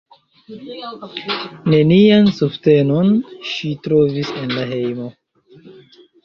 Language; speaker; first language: Esperanto; non-native, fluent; Chinese